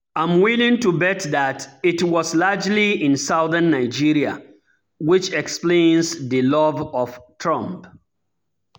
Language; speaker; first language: English; non-native, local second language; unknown